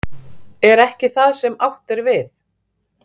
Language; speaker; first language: Icelandic; native; Icelandic